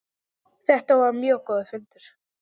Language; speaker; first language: Icelandic; non-native, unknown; English